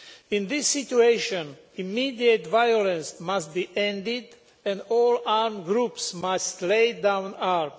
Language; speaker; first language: English; non-native, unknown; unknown